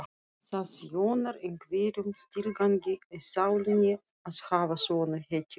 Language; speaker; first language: Icelandic; non-native, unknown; Russian